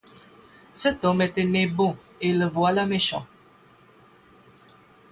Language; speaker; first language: French; non-native, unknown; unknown